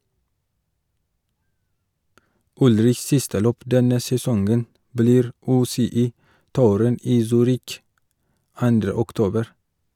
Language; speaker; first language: Norwegian; non-native, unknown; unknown